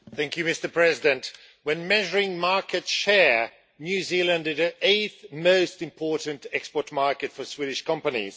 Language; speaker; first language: English; non-native, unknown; Swedish